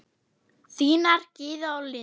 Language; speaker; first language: Icelandic; non-native, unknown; German